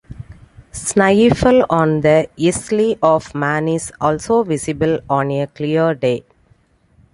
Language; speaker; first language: English; non-native, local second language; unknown